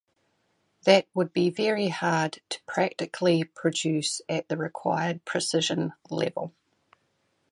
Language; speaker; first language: English; native; English